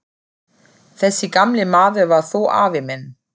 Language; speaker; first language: Icelandic; non-native, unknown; German